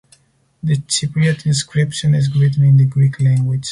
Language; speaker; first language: English; non-native, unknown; Spanish